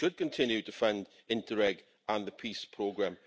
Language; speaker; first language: English; native; English